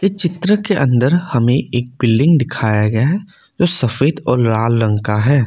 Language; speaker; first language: Hindi; non-native, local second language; Assamese